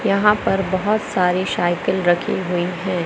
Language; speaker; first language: Hindi; native; Hindi